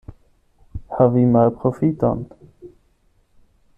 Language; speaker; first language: Esperanto; non-native, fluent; German